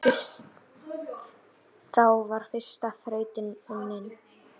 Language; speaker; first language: Icelandic; native; Icelandic